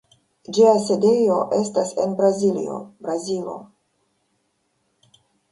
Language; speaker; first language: Esperanto; non-native, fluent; Russian